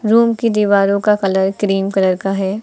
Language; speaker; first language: Hindi; native; Hindi